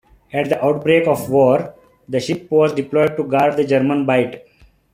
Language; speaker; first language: English; non-native, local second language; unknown